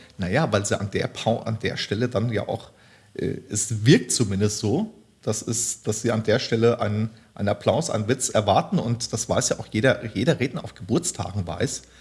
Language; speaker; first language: German; early bilingual, other home language; Turkish